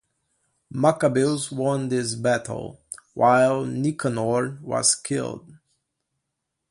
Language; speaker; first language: English; non-native, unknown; Portuguese